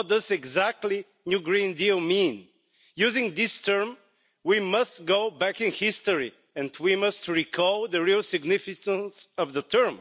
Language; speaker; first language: English; non-native, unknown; Bulgarian